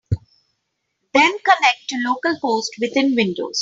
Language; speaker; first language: English; non-native, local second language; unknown